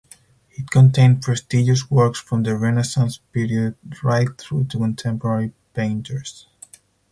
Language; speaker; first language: English; non-native, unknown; Spanish